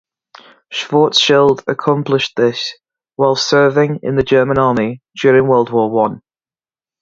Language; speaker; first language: English; native; English